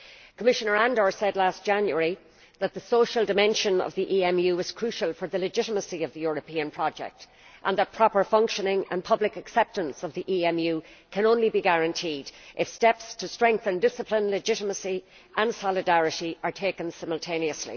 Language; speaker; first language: English; native; English